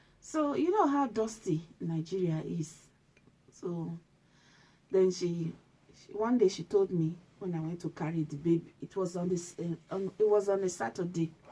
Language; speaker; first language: English; non-native, local second language; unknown